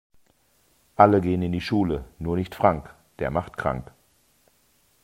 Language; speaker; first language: German; native; German